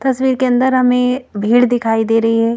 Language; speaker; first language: Hindi; native; Hindi